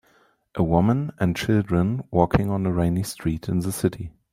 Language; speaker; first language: English; non-native, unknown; German